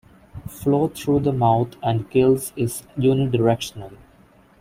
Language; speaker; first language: English; non-native, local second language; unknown